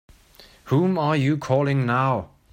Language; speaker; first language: English; non-native, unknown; German